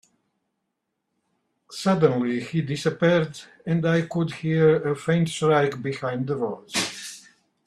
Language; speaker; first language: English; native; English